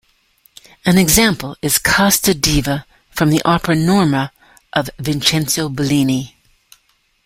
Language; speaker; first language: English; native; English